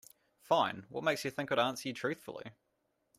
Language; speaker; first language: English; native; English